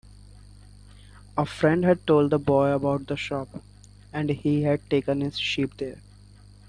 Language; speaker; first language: English; non-native, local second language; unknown